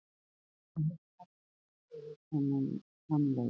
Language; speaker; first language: Icelandic; native; Icelandic